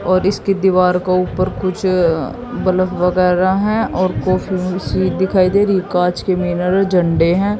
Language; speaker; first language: Hindi; native; Hindi